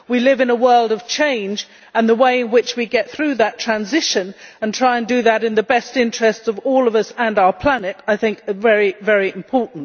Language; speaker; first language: English; native; English